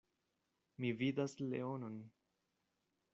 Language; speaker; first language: Esperanto; non-native, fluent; Spanish